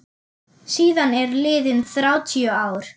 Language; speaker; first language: Icelandic; non-native, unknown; German